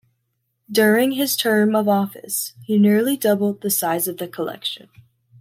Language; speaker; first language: English; native; English